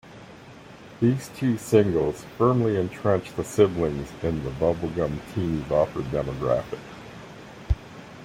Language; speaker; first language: English; native; English